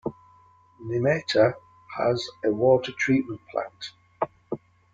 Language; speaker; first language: English; native; English